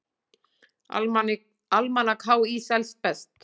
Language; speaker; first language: Icelandic; native; Icelandic